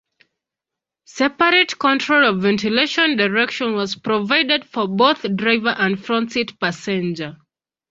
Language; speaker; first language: English; non-native, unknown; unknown